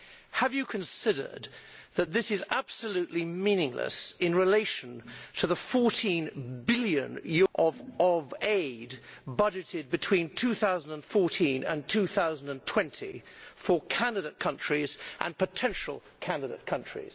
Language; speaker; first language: English; native; English